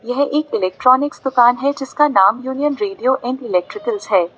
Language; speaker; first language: Hindi; native; Hindi